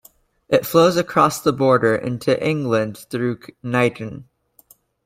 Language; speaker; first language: English; native; English